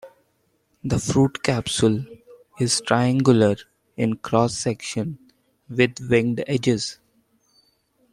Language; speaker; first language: English; non-native, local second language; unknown